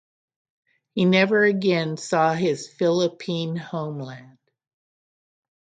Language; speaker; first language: English; native; English